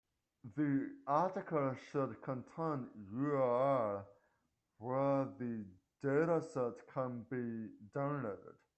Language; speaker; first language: English; native; English